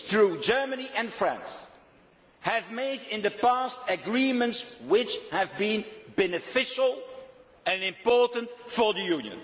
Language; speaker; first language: English; non-native, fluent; Dutch